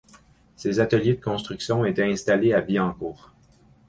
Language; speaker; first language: French; native; French